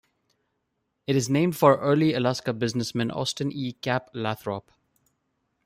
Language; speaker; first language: English; non-native, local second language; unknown